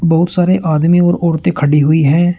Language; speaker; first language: Hindi; native; Hindi